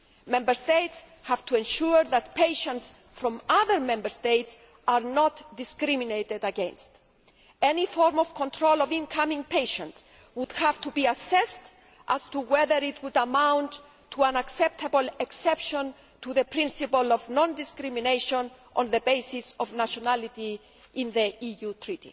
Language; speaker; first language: English; non-native, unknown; Greek